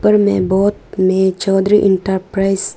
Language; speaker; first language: Hindi; non-native, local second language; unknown